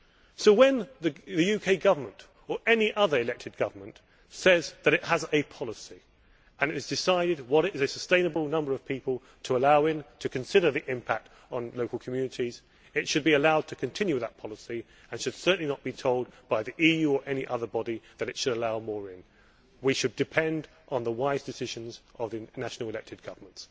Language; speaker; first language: English; native; English